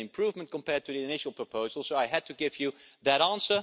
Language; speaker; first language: English; non-native, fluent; Dutch